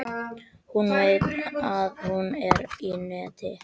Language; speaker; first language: Icelandic; non-native, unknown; Catalan